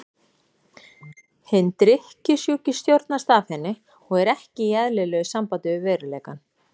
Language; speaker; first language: Icelandic; native; Icelandic